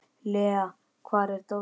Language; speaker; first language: Icelandic; native; Icelandic